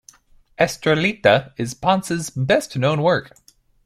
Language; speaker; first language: English; native; English